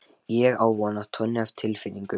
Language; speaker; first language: Icelandic; non-native, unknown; Lithuanian